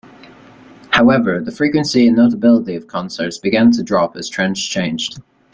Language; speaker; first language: English; native; English